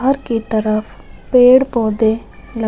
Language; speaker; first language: Hindi; non-native, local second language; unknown